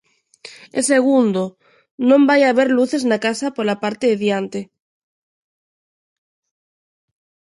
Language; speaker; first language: Galician; non-native, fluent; Spanish